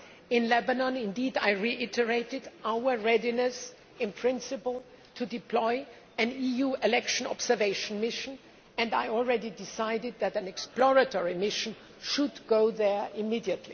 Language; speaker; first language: English; non-native, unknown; German